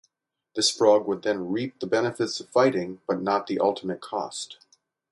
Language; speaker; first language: English; native; English